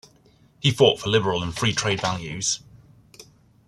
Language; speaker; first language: English; native; English